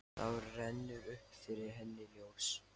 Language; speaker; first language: Icelandic; non-native, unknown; Lithuanian